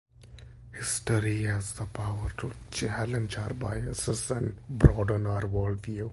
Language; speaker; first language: English; non-native, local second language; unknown